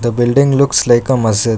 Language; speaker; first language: English; non-native, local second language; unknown